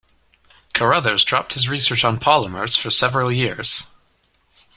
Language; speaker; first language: English; native; English